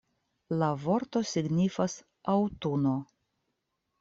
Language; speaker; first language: Esperanto; non-native, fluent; Russian